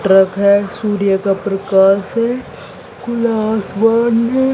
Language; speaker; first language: Hindi; native; Hindi